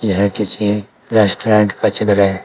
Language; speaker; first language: Hindi; native; Hindi